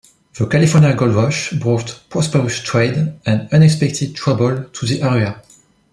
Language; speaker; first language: English; non-native, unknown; French